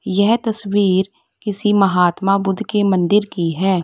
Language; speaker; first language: Hindi; native; Hindi